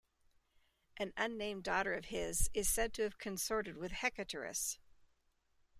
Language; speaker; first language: English; native; English